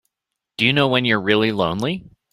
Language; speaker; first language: English; native; English